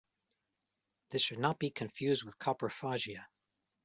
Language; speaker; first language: English; native; English